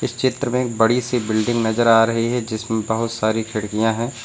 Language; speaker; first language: Hindi; native; Hindi